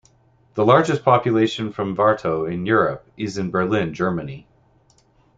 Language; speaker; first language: English; native; English